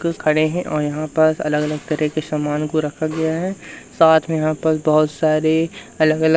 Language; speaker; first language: Hindi; native; Hindi